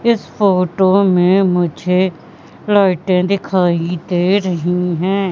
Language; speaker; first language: Hindi; native; Hindi